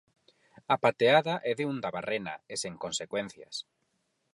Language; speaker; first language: Galician; non-native, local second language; Spanish